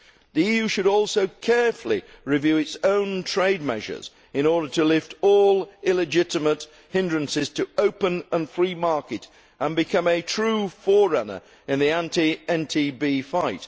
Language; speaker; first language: English; native; English